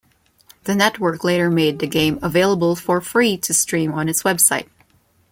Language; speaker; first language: English; non-native, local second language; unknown